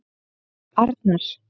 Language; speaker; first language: Icelandic; native; Icelandic